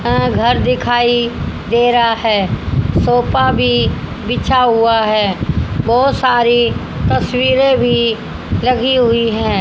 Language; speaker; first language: Hindi; native; Hindi